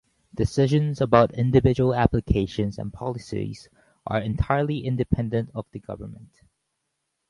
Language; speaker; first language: English; native; English